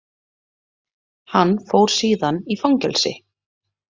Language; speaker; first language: Icelandic; native; Icelandic